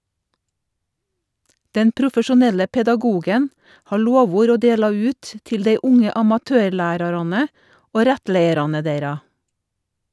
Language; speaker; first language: Norwegian; native; Norwegian